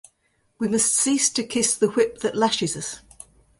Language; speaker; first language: English; native; English